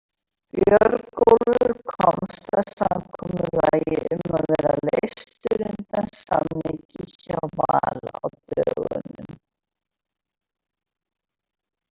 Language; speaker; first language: Icelandic; native; Icelandic